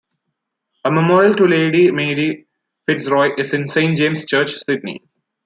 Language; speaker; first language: English; non-native, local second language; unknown